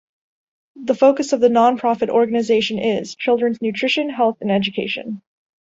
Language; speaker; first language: English; native; English